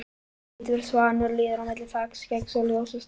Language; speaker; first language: Icelandic; native; Icelandic